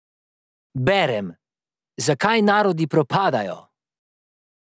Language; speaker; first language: Slovenian; native; Slovenian